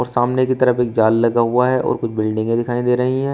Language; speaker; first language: Hindi; native; Hindi